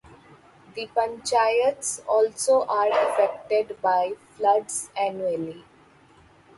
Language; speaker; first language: English; non-native, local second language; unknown